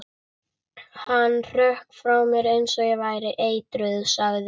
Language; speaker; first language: Icelandic; native; Icelandic